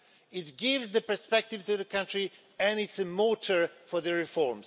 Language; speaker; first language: English; non-native, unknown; Swedish